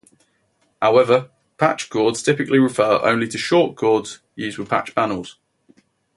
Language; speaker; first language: English; native; English